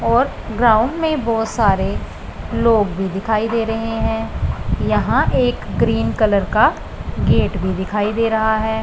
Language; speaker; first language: Hindi; non-native, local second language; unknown